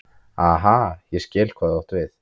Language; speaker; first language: Icelandic; native; Icelandic